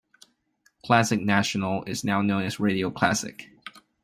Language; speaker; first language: English; non-native, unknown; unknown